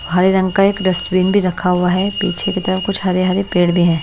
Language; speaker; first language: Hindi; non-native, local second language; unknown